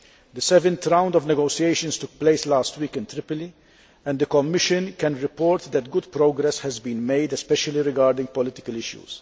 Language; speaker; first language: English; non-native, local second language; Maltese